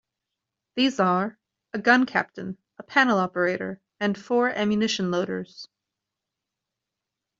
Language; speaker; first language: English; native; English